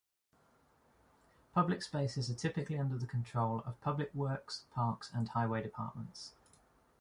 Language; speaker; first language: English; native; English